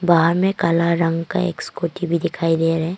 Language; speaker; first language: Hindi; non-native, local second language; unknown